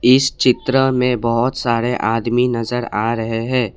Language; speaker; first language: Hindi; non-native, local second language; Assamese